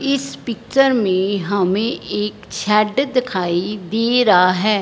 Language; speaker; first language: Hindi; non-native, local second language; Punjabi